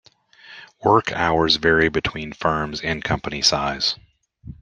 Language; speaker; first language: English; native; English